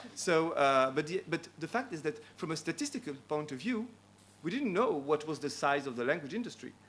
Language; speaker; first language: English; non-native, fluent; French